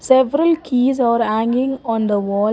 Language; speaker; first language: English; non-native, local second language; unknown